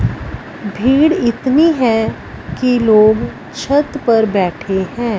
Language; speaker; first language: Hindi; non-native, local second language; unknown